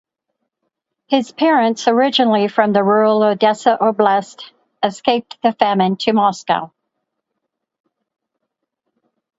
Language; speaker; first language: English; native; English